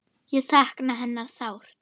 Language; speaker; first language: Icelandic; non-native, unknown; German